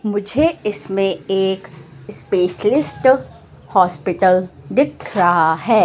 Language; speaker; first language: Hindi; native; Hindi